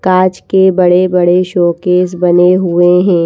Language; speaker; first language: Hindi; native; Hindi